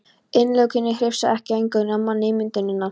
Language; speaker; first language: Icelandic; non-native, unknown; Polish